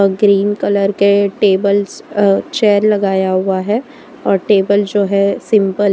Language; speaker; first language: Hindi; non-native, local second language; Gujarati